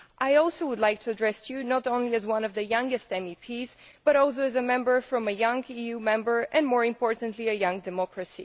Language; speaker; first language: English; non-native, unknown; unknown